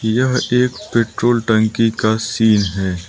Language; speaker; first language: Hindi; non-native, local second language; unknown